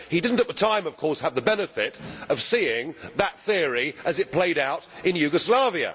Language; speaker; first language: English; native; English